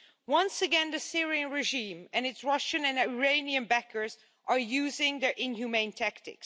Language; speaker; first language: English; non-native, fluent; Dutch